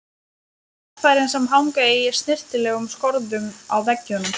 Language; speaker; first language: Icelandic; non-native, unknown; Lithuanian